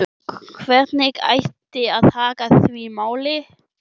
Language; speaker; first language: Icelandic; non-native, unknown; German